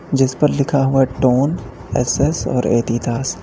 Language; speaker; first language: Hindi; native; Hindi